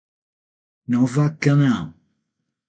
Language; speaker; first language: Portuguese; non-native, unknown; Spanish